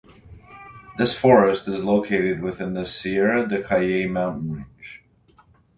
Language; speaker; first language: English; native; English